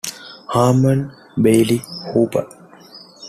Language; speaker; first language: English; non-native, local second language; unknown